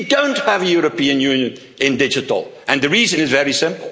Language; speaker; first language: English; non-native, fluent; Dutch